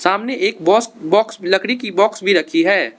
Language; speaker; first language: Hindi; non-native, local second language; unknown